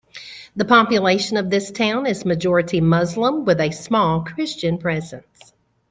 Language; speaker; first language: English; native; English